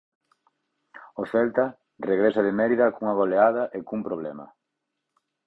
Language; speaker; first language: Galician; native; Galician